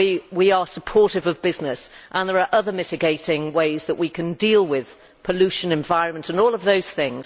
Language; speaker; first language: English; native; English